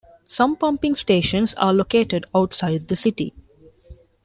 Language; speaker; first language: English; non-native, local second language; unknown